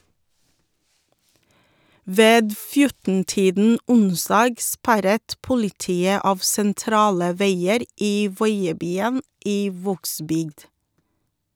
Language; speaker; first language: Norwegian; non-native, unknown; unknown